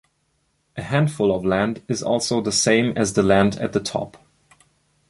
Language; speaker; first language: English; non-native, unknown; German